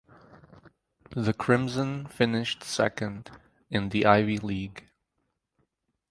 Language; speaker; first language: English; native; English